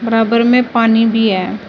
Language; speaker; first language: Hindi; native; Hindi